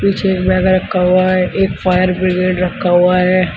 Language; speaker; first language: Hindi; native; Hindi